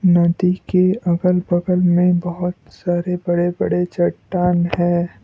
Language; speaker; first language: Hindi; non-native, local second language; Assamese